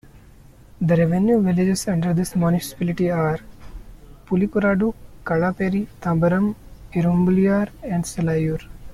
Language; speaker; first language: English; non-native, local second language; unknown